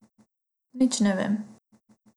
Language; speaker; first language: Slovenian; non-native, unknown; Macedonian